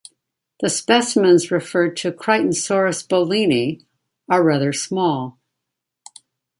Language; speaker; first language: English; native; English